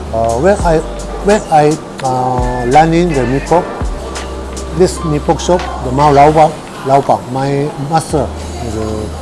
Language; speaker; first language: English; non-native, fluent; Japanese